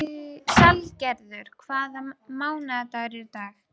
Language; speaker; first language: Icelandic; native; Icelandic